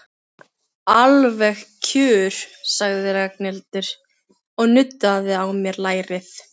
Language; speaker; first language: Icelandic; non-native, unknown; Filipino